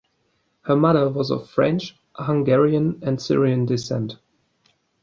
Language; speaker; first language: English; non-native, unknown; German